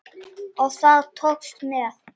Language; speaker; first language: Icelandic; non-native, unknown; Czech